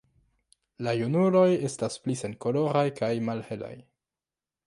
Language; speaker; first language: Esperanto; non-native, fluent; French